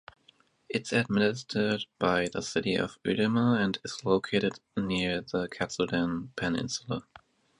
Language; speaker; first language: English; native; English